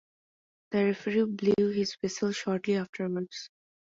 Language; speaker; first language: English; non-native, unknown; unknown